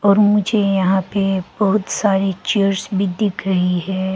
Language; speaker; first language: Hindi; non-native, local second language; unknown